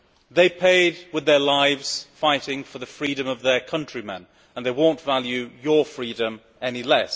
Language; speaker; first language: English; native; English